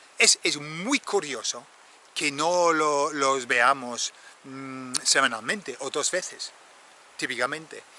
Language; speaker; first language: Spanish; non-native, fluent; English